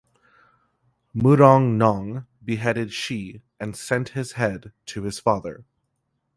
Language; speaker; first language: English; native; English